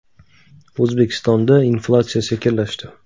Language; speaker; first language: Uzbek; native; Uzbek